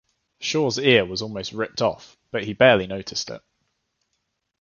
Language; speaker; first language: English; native; English